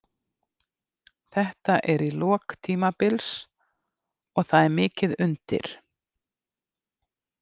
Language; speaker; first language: Icelandic; native; Icelandic